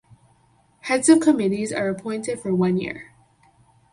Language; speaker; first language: English; native; English